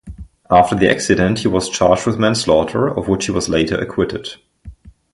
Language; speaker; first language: English; non-native, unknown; German